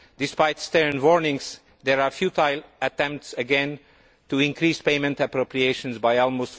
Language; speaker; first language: English; non-native, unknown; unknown